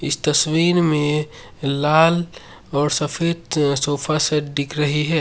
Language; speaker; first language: Hindi; non-native, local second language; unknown